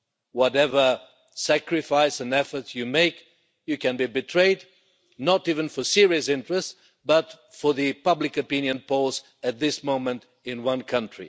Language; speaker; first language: English; non-native, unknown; Bulgarian